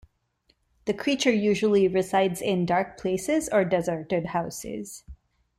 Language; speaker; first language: English; non-native, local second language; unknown